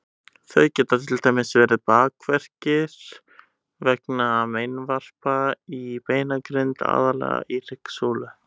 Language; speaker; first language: Icelandic; native; Icelandic